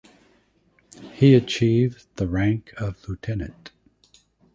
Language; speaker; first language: English; native; English